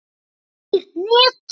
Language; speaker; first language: Icelandic; native; Icelandic